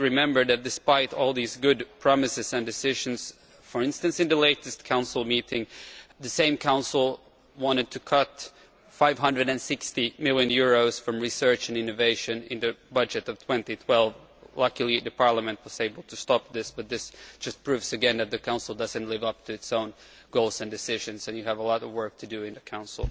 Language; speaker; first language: English; non-native, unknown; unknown